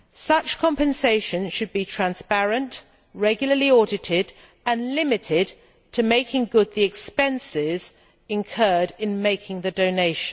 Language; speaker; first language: English; native; English